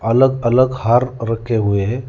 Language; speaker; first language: Hindi; non-native, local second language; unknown